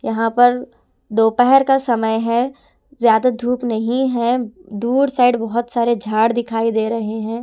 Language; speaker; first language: Hindi; non-native, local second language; Punjabi